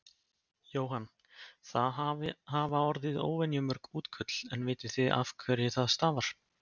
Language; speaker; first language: Icelandic; native; Icelandic